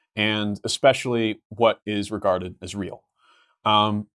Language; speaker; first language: English; native; English